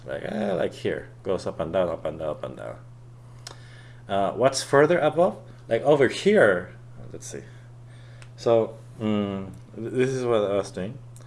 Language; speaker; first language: English; non-native, fluent; Korean